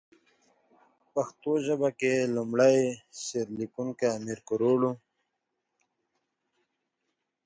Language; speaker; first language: English; non-native, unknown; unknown